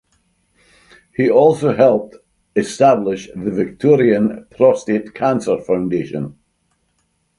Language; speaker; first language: English; native; English